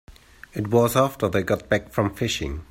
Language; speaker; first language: English; native; English